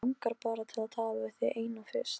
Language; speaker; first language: Icelandic; non-native, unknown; Polish